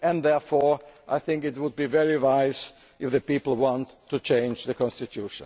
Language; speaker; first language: English; non-native, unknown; German